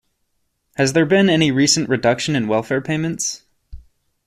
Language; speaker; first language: English; native; English